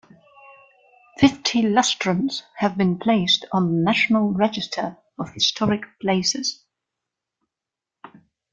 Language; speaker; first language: English; non-native, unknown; German